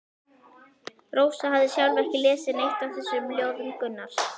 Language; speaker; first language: Icelandic; native; Icelandic